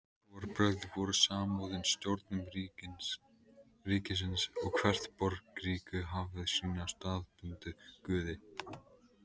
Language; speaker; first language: Icelandic; native; Icelandic